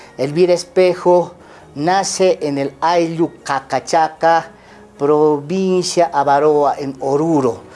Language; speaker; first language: Spanish; native; Spanish